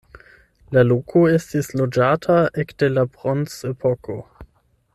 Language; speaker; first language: Esperanto; non-native, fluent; German